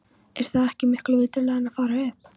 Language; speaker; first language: Icelandic; non-native, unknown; Polish